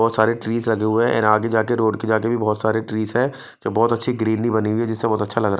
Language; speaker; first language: Hindi; non-native, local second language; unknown